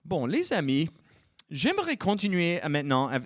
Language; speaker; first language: French; non-native, fluent; English